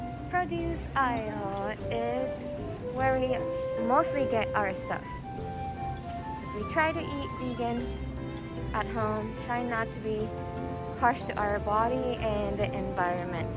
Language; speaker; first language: English; non-native, fluent; Japanese